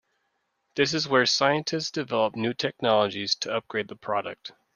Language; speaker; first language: English; native; English